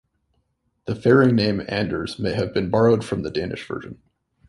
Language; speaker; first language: English; native; English